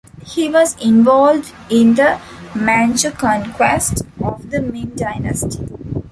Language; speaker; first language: English; non-native, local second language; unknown